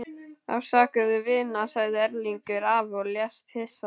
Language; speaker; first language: Icelandic; native; Icelandic